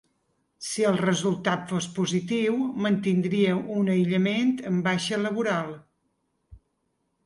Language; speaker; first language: Catalan; native; Catalan